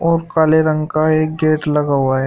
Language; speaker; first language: Hindi; native; Hindi